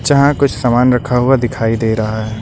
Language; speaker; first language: Hindi; native; Hindi